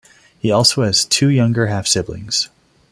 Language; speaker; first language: English; non-native, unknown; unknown